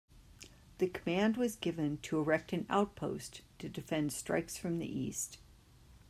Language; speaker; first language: English; native; English